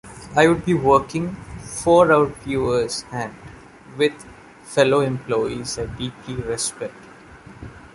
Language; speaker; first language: English; non-native, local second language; Malayalam